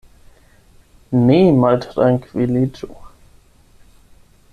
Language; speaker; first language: Esperanto; non-native, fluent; German